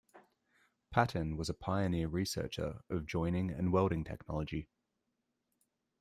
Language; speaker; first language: English; native; English